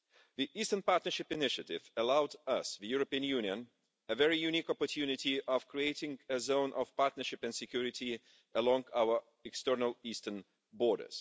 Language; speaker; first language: English; non-native, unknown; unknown